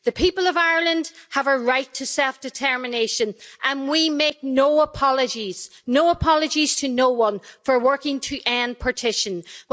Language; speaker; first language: English; native; English